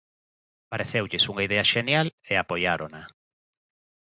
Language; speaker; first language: Galician; native; Galician